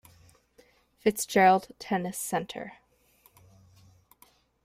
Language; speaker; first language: English; native; English